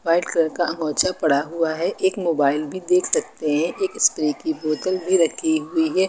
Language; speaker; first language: Hindi; native; Hindi